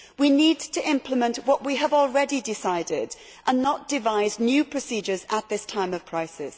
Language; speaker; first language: English; native; English